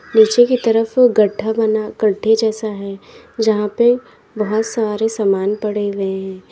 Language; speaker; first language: Hindi; native; Hindi